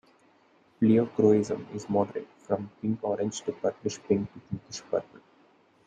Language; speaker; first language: English; non-native, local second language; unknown